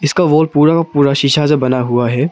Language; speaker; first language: Hindi; non-native, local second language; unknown